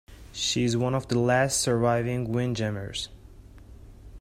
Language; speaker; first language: English; non-native, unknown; Persian